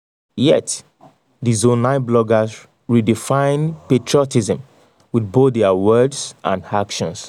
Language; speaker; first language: English; non-native, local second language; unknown